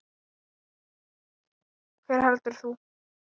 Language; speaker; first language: Icelandic; non-native, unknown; Thai